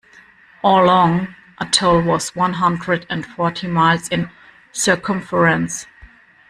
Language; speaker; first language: English; non-native, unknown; German